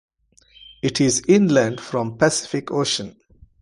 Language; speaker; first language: English; non-native, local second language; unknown